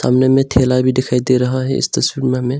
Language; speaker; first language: Hindi; non-native, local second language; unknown